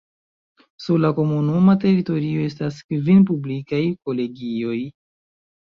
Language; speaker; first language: Esperanto; non-native, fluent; Chinese